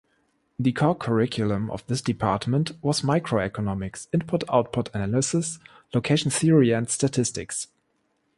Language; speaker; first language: English; non-native, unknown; German